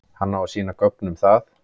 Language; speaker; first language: Icelandic; native; Icelandic